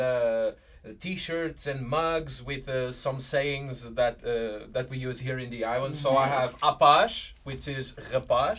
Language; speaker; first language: English; non-native, fluent; Portuguese